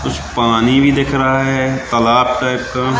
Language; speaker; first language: Hindi; native; Hindi